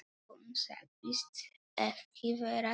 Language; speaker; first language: Icelandic; non-native, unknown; Polish